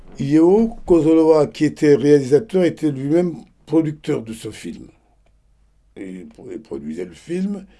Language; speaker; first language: French; non-native, local second language; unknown